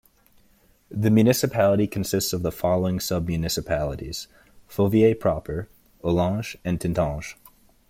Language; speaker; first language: English; native; English